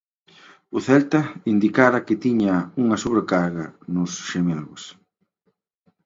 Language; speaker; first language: Galician; native; Galician